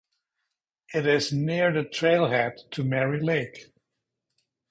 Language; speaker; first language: English; native; English